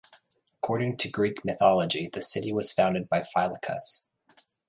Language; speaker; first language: English; native; English